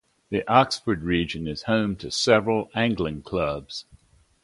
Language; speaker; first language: English; native; English